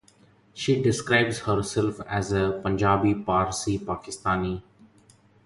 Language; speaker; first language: English; non-native, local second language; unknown